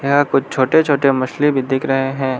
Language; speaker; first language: Hindi; non-native, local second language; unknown